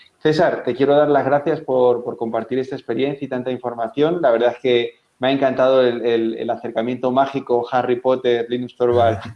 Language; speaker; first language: Spanish; native; Spanish